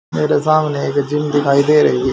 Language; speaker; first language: Hindi; native; Hindi